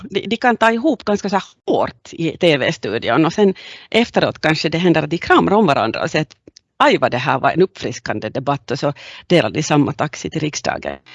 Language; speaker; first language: Swedish; native; Swedish